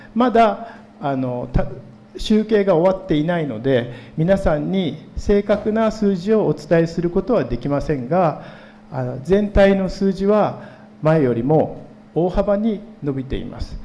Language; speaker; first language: Japanese; native; Japanese